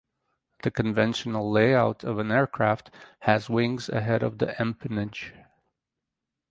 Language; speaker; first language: English; native; English